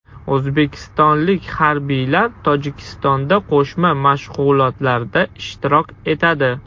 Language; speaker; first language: Uzbek; non-native, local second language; Russian